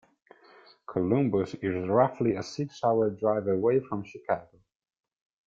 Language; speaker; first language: English; non-native, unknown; Italian